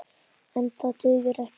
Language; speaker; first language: Icelandic; native; Icelandic